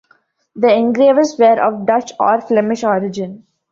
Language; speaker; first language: English; non-native, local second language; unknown